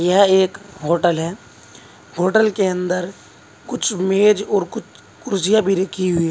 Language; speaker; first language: Hindi; native; Hindi